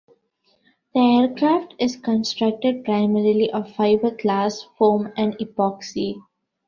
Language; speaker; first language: English; non-native, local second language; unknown